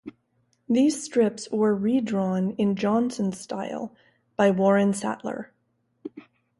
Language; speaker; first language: English; native; English